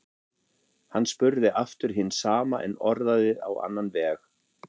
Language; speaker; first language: Icelandic; non-native, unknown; German